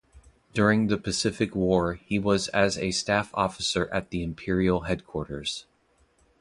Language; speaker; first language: English; native; English